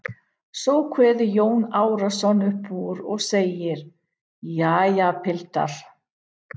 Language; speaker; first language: Icelandic; non-native, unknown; English